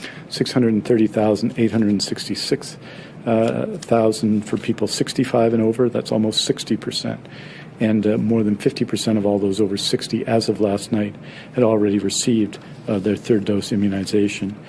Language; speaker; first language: English; native; English